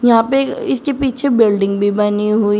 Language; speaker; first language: Hindi; native; Hindi